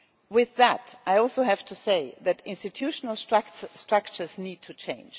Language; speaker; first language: English; non-native, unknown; German